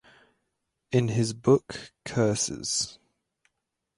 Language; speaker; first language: English; native; English